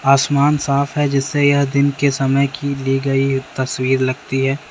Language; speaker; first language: Hindi; native; Hindi